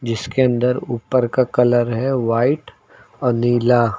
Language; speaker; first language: Hindi; native; Hindi